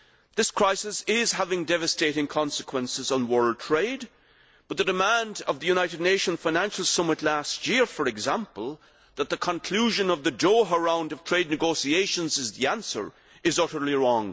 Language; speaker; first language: English; native; English